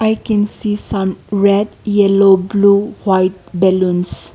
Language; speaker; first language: English; non-native, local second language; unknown